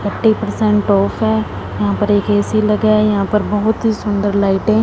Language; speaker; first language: Hindi; non-native, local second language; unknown